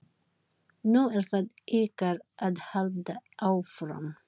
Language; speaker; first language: Icelandic; non-native, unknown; Filipino